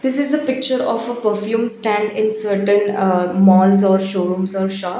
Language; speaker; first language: English; non-native, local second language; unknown